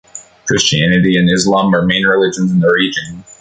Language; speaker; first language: English; native; English